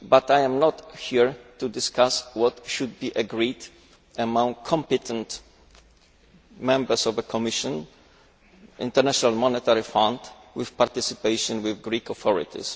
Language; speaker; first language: English; non-native, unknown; Polish